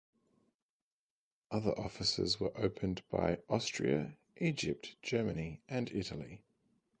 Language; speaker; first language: English; native; English